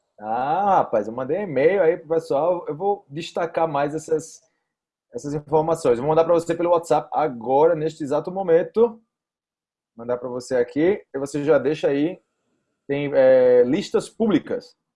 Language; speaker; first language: Portuguese; native; Portuguese